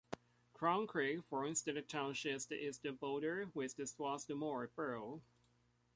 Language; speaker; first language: English; native; English